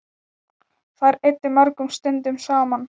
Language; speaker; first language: Icelandic; non-native, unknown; Thai